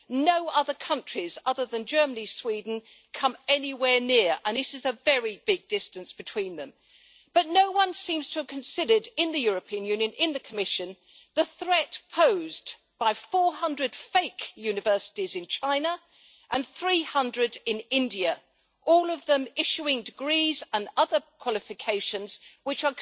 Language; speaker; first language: English; native; English